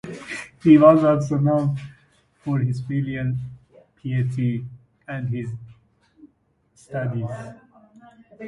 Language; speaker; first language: English; native; English